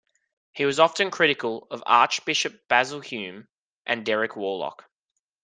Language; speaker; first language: English; native; English